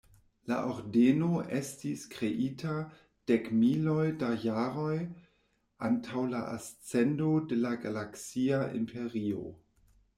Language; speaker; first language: Esperanto; non-native, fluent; German